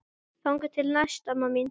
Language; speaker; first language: Icelandic; native; Icelandic